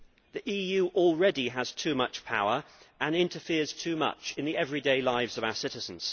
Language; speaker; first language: English; native; English